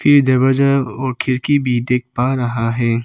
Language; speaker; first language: Hindi; non-native, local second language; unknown